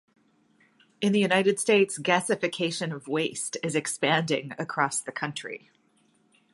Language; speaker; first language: English; native; English